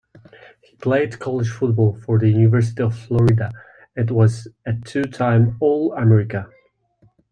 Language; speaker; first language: English; native; English